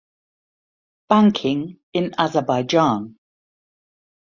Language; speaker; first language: English; native; English